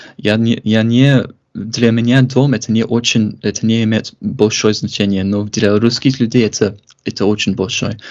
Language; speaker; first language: Russian; non-native, fluent; English